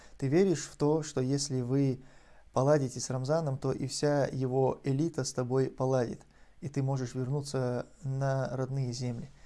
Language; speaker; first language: Russian; non-native, local second language; Chechen